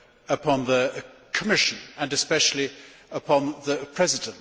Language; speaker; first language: English; native; English